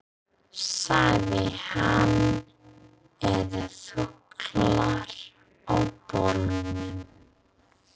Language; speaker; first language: Icelandic; non-native, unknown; English